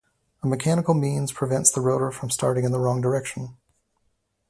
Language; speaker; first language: English; native; English